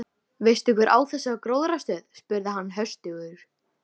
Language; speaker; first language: Icelandic; native; Icelandic